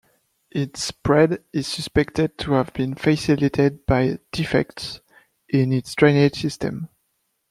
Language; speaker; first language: English; non-native, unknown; French